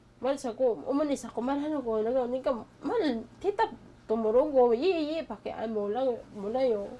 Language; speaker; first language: Korean; non-native, learner; Filipino